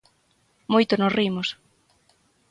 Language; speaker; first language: Galician; native; Galician